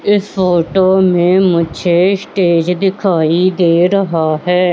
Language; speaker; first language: Hindi; native; Hindi